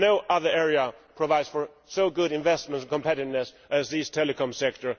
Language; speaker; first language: English; non-native, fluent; Swedish